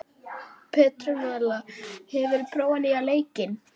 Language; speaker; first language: Icelandic; native; Icelandic